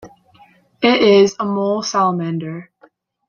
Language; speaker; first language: English; native; English